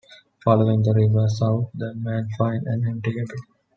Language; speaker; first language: English; non-native, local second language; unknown